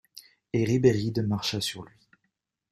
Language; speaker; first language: French; native; French